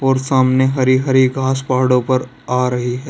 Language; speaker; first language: Hindi; native; Hindi